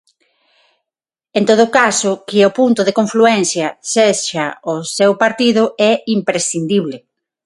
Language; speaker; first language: Galician; non-native, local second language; Spanish